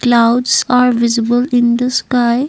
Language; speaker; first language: English; non-native, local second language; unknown